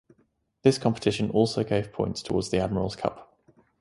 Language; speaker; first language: English; native; English